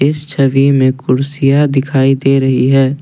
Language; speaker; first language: Hindi; non-native, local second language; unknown